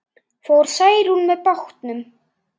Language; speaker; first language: Icelandic; native; Icelandic